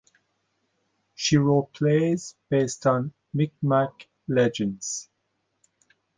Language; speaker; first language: English; native; English